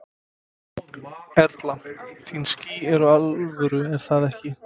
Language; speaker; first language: Icelandic; non-native, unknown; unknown